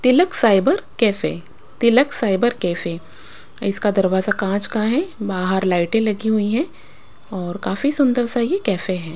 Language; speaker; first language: Hindi; non-native, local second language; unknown